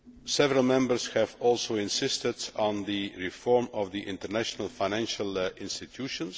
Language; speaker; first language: English; non-native, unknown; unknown